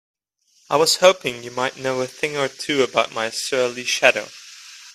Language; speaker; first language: English; non-native, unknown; Dutch